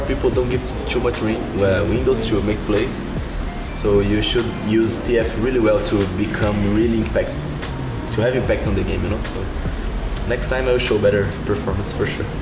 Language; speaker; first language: English; non-native, learner; Portuguese